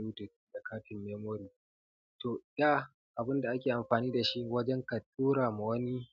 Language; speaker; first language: Hausa; native; Hausa